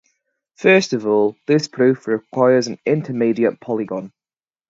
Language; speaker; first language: English; native; English